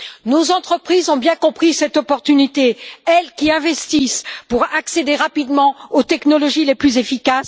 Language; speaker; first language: French; native; French